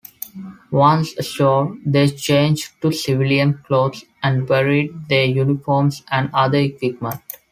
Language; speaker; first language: English; non-native, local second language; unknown